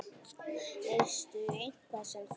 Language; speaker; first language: Icelandic; native; Icelandic